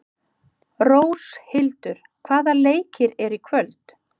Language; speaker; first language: Icelandic; native; Icelandic